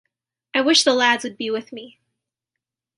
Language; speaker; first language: English; native; English